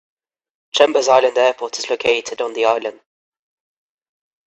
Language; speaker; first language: English; native; English